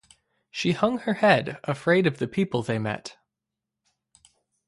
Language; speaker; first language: English; native; English